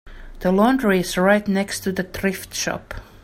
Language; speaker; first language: English; native; English